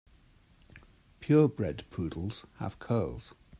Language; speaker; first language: English; native; English